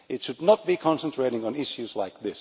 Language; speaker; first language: English; non-native, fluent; Finnish